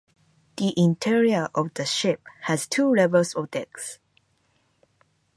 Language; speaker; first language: English; non-native, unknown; Japanese